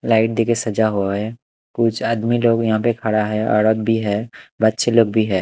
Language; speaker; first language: Hindi; non-native, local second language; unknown